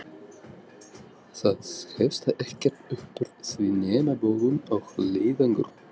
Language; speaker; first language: Icelandic; non-native, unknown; Russian